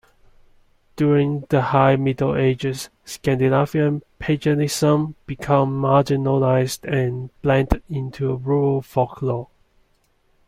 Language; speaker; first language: English; non-native, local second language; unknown